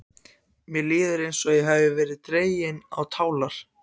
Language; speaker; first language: Icelandic; non-native, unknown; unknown